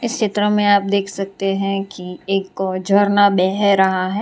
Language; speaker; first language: Hindi; non-native, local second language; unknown